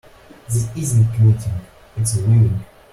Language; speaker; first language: English; non-native, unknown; Russian